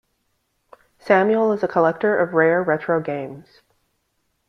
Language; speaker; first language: English; native; English